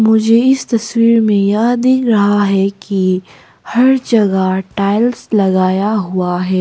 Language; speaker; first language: Hindi; early bilingual, other home language; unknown